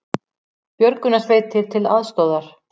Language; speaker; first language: Icelandic; native; Icelandic